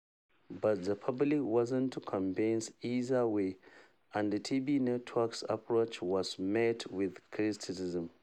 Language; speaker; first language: English; non-native, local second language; Hausa